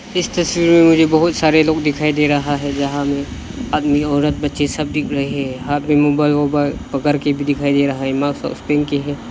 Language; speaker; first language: Hindi; non-native, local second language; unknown